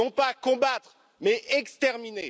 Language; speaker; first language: French; native; French